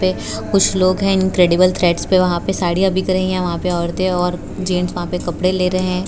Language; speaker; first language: Hindi; non-native, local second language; Gujarati